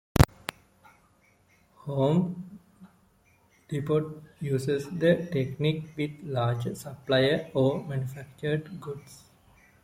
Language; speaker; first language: English; non-native, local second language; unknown